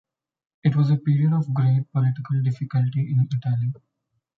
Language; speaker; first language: English; non-native, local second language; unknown